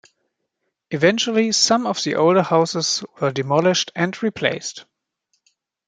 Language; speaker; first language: English; non-native, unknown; German